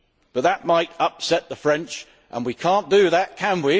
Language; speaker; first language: English; native; English